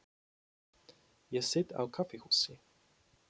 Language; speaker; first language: Icelandic; non-native, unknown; Polish